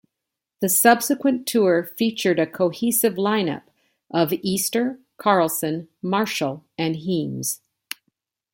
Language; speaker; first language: English; native; English